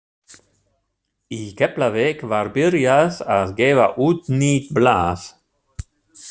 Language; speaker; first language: Icelandic; non-native, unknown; German